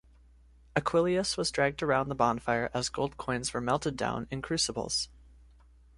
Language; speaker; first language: English; native; English